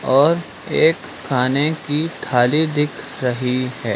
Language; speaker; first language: Hindi; native; Hindi